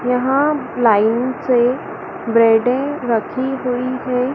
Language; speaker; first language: Hindi; native; Hindi